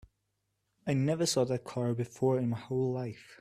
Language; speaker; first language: English; non-native, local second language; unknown